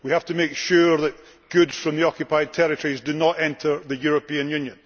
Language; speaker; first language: English; native; English